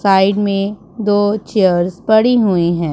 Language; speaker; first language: Hindi; non-native, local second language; Punjabi